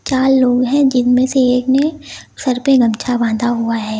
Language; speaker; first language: Hindi; native; Hindi